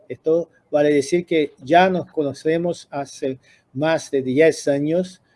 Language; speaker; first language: Spanish; non-native, related language; Portuguese